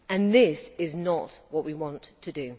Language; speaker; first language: English; native; English